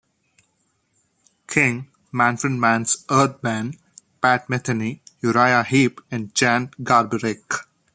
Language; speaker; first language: English; non-native, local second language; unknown